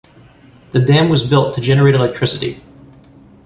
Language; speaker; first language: English; native; English